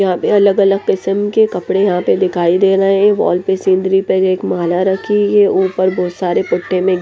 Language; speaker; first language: Hindi; non-native, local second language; Punjabi